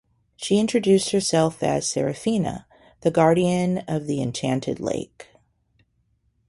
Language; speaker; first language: English; native; English